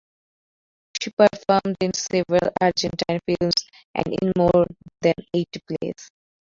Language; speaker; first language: English; non-native, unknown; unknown